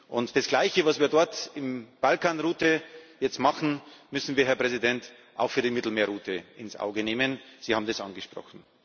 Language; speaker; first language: German; native; German